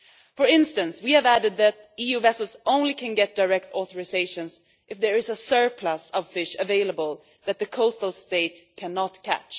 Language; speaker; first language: English; non-native, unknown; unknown